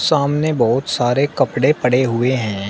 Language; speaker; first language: Hindi; native; Hindi